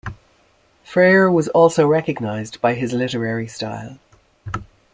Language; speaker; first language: English; native; English